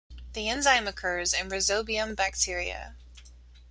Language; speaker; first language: English; native; English